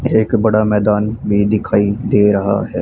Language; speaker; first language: Hindi; native; Hindi